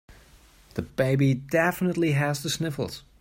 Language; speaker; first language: English; non-native, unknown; German